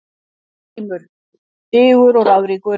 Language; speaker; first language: Icelandic; native; Icelandic